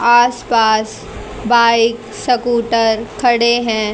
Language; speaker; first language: Hindi; native; Hindi